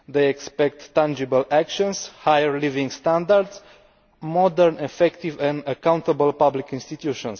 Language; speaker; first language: English; non-native, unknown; Romanian